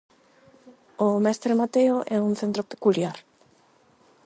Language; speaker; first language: Galician; non-native, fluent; Spanish